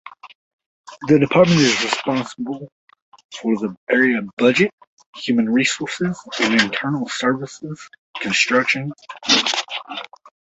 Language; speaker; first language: English; native; English